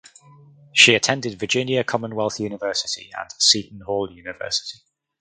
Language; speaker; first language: English; native; English